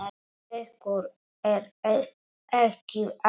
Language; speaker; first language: Icelandic; non-native, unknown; Polish